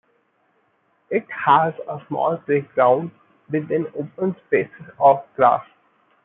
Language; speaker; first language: English; non-native, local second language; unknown